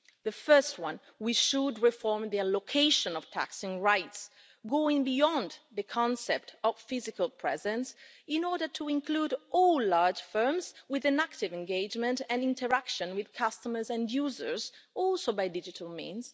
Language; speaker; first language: English; non-native, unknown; Italian